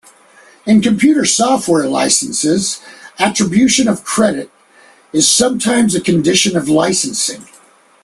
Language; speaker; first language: English; native; English